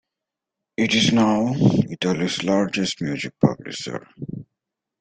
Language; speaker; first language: English; native; English